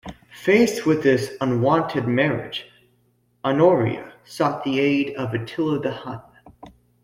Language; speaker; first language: English; native; English